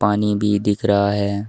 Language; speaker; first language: Hindi; native; Hindi